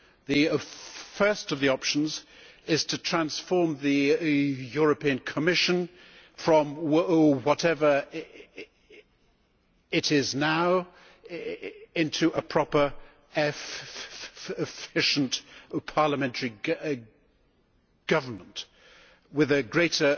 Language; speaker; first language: English; native; English